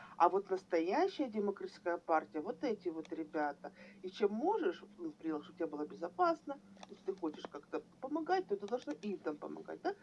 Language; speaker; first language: Russian; native; Russian